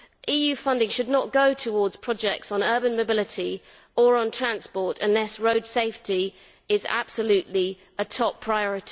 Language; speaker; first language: English; native; English